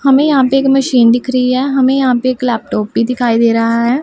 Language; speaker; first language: Hindi; non-native, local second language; Punjabi